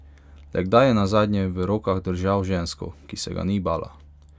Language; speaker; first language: Slovenian; non-native, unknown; Hungarian